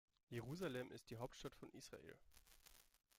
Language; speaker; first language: German; native; German